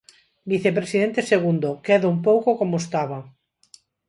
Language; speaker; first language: Galician; non-native, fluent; Spanish